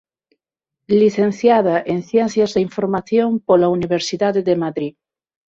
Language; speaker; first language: Galician; non-native, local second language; Spanish